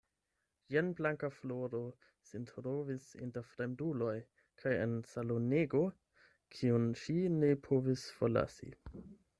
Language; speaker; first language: Esperanto; non-native, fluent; German